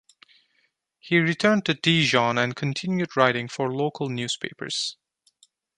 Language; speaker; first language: English; non-native, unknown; Turkish